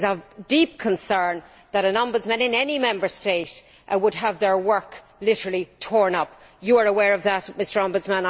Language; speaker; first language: English; native; English